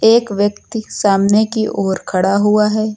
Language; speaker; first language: Hindi; native; Hindi